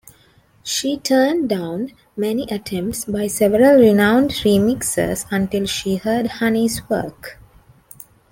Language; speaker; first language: English; non-native, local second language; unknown